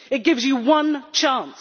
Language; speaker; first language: English; native; English